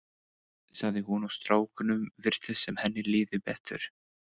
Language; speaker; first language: Icelandic; non-native, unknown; English